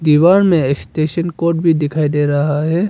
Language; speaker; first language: Hindi; non-native, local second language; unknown